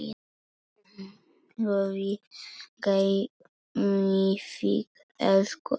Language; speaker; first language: Icelandic; non-native, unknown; Polish